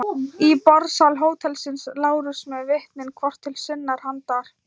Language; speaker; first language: Icelandic; non-native, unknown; Thai